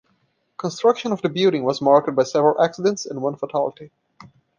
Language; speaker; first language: English; non-native, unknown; Portuguese